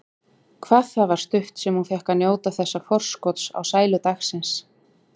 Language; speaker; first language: Icelandic; native; Icelandic